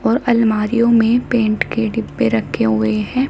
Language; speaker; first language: Hindi; native; Hindi